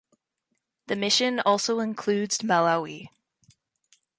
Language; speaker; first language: English; native; English